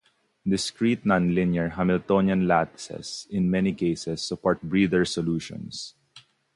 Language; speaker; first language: English; non-native, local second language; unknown